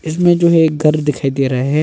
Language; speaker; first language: Hindi; non-native, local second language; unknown